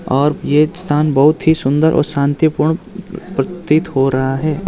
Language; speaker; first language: Hindi; non-native, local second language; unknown